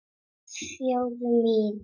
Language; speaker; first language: Icelandic; non-native, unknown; Czech